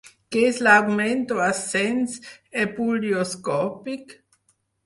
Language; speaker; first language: Catalan; non-native, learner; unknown